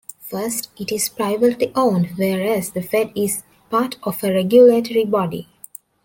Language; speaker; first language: English; non-native, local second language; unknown